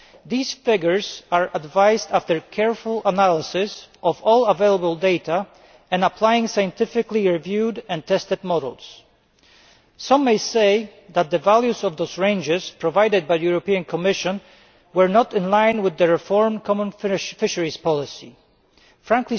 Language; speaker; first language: English; non-native, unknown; Polish